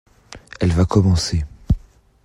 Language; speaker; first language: French; native; French